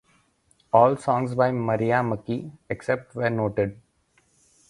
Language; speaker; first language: English; non-native, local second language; Marathi